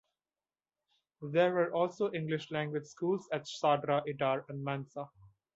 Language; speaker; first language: English; non-native, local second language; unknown